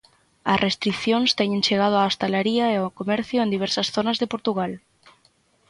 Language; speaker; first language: Galician; native; Galician